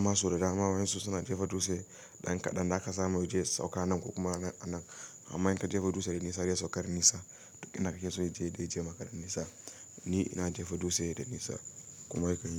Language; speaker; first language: Hausa; native; Hausa